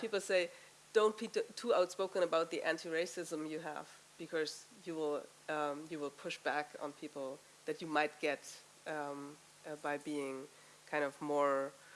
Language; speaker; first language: English; non-native, fluent; German